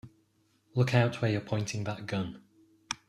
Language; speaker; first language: English; native; English